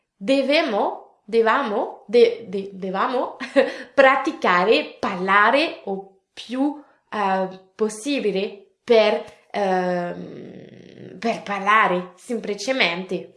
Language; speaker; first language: Italian; non-native, related language; French